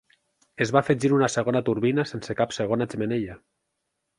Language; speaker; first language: Catalan; native; Catalan